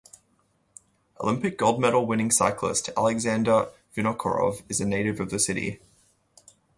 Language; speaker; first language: English; native; English